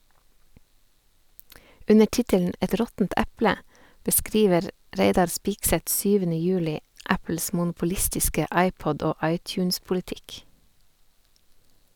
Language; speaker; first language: Norwegian; native; Norwegian